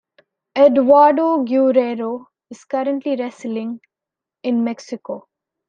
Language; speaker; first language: English; non-native, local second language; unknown